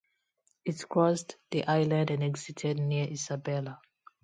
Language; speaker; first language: English; non-native, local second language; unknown